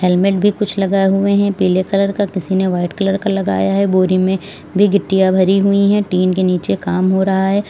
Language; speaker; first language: Hindi; native; Hindi